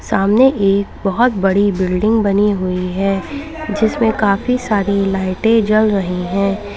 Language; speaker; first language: Hindi; native; Hindi